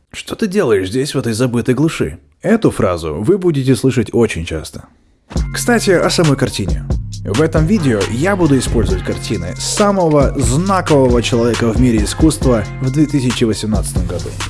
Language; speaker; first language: Russian; native; Russian